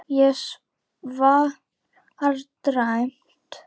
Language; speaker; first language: Icelandic; native; Icelandic